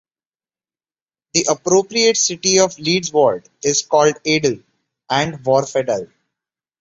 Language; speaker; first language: English; non-native, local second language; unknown